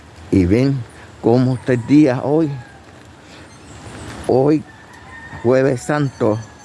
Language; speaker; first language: Spanish; native; Spanish